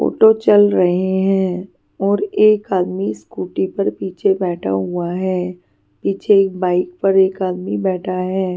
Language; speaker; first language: Hindi; non-native, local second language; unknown